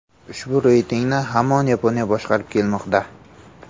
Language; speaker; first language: Uzbek; native; Uzbek